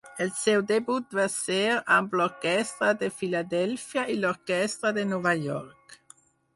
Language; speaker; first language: Catalan; non-native, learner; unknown